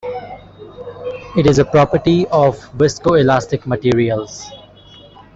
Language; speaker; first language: English; non-native, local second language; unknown